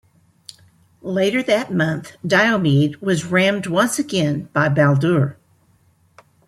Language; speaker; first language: English; native; English